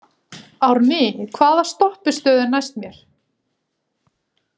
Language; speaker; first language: Icelandic; native; Icelandic